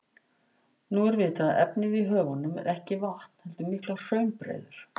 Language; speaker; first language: Icelandic; native; Icelandic